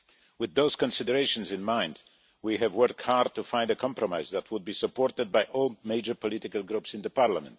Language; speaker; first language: English; non-native, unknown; Polish